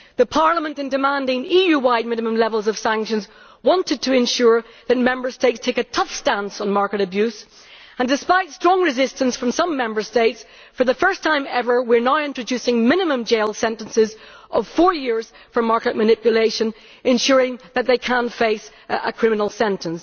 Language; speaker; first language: English; native; English